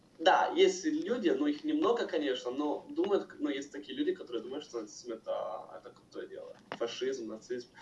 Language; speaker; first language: Russian; non-native, fluent; Italian